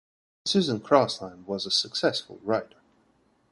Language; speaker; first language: English; non-native, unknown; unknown